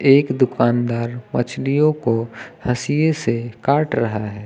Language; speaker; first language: Hindi; native; Hindi